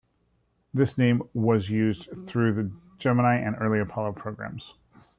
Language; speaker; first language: English; native; English